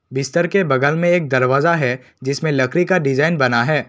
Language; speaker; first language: Hindi; non-native, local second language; Assamese